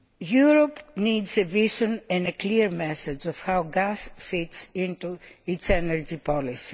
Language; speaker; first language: English; non-native, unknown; Greek